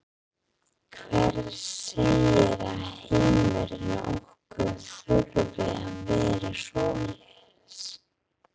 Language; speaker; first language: Icelandic; non-native, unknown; English